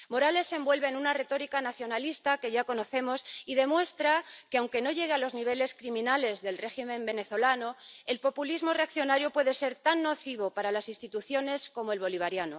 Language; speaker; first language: Spanish; native; Spanish